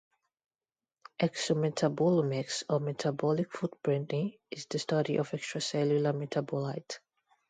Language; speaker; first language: English; non-native, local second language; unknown